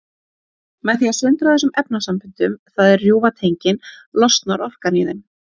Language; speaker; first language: Icelandic; native; Icelandic